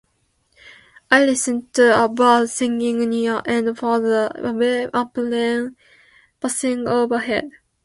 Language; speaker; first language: English; non-native, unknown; Japanese